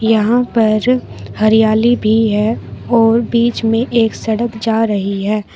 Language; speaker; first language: Hindi; native; Hindi